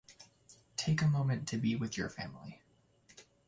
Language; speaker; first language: English; native; English